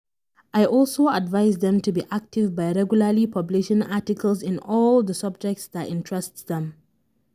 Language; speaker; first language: English; non-native, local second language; Hausa